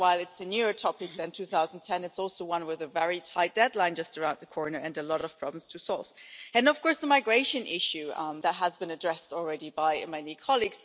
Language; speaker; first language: English; non-native, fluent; German